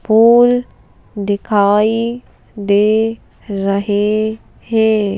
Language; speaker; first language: Hindi; native; Hindi